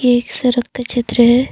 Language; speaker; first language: Hindi; non-native, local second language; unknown